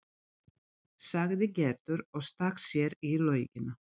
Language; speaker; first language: Icelandic; non-native, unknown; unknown